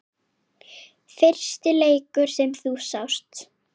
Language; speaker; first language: Icelandic; native; Icelandic